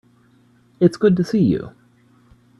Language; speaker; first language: English; native; English